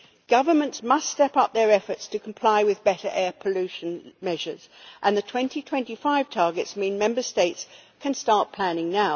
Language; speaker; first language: English; native; English